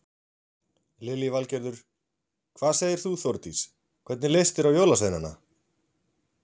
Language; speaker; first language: Icelandic; native; Icelandic